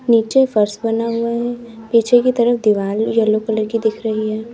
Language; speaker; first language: Hindi; native; Hindi